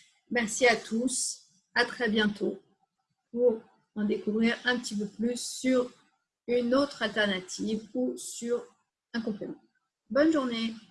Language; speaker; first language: French; native; French